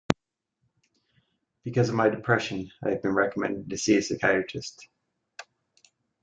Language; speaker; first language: English; native; English